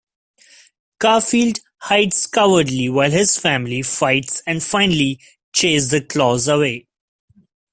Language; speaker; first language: English; non-native, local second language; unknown